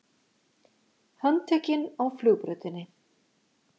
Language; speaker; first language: Icelandic; native; Icelandic